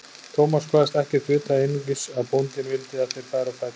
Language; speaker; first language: Icelandic; native; Icelandic